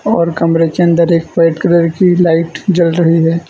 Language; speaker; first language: Hindi; non-native, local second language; Gujarati